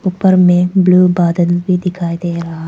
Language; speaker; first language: Hindi; non-native, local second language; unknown